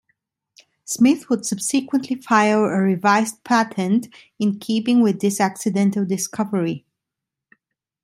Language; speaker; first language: English; non-native, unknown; Italian